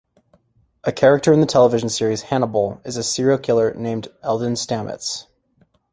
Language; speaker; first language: English; native; English